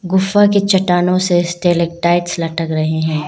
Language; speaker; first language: Hindi; non-native, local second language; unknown